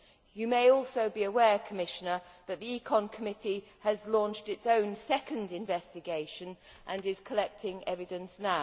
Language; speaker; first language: English; native; English